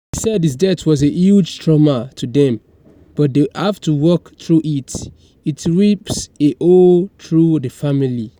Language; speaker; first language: English; non-native, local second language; Yoruba